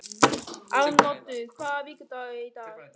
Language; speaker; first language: Icelandic; non-native, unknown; German